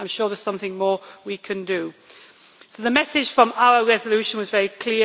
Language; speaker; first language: English; native; English